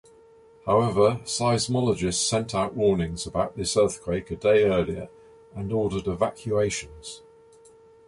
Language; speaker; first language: English; native; English